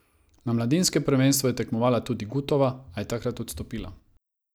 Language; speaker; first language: Slovenian; non-native, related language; Croatian